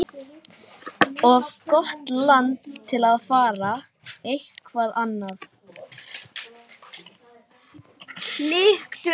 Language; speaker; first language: Icelandic; non-native, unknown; Lithuanian